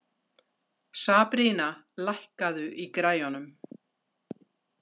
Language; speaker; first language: Icelandic; native; Icelandic